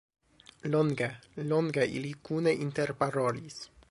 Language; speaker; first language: Esperanto; non-native, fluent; English